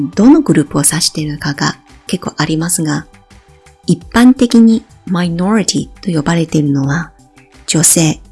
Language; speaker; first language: Japanese; native; Japanese